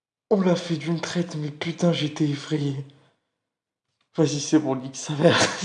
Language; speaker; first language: French; native; French